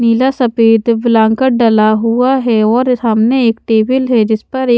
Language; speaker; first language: Hindi; native; Hindi